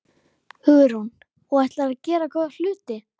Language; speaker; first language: Icelandic; native; Icelandic